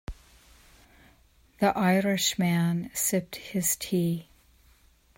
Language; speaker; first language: English; native; English